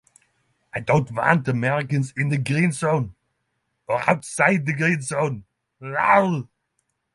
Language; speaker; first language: English; non-native, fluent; Norwegian